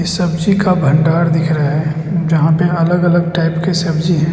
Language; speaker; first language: Hindi; non-native, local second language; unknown